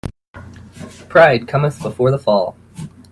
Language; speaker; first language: English; native; English